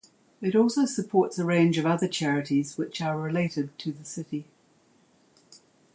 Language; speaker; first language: English; native; English